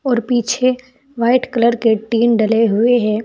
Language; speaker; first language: Hindi; native; Hindi